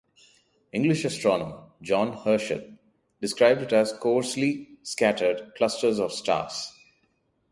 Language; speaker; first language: English; non-native, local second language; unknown